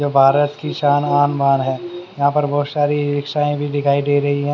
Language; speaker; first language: Hindi; native; Hindi